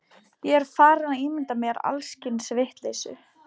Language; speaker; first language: Icelandic; non-native, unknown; Polish